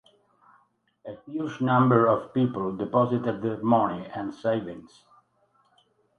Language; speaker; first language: English; native; English